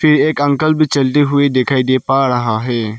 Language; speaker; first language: Hindi; non-native, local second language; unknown